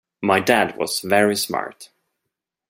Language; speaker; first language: English; non-native, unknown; Swedish